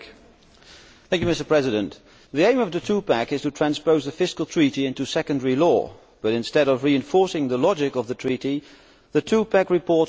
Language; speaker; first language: English; non-native, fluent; Dutch